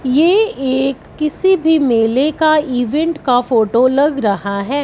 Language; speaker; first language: Hindi; non-native, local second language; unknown